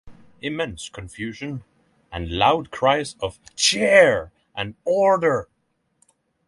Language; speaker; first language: English; non-native, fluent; Norwegian